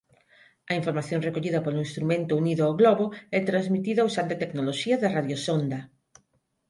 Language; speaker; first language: Galician; non-native, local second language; Spanish